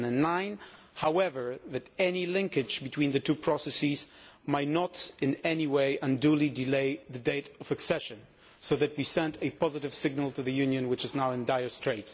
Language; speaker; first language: English; non-native, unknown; Polish